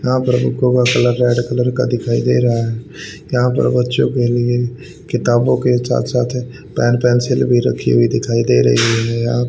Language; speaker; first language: Hindi; native; Hindi